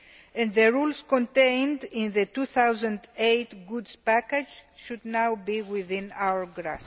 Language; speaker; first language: English; non-native, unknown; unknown